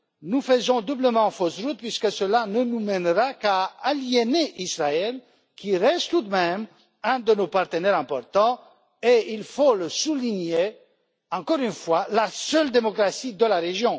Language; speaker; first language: French; non-native, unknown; Romanian